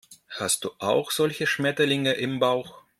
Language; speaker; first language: German; non-native, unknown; Russian